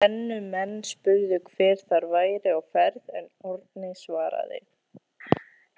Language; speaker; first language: Icelandic; native; Icelandic